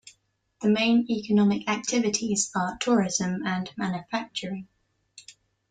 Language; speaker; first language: English; non-native, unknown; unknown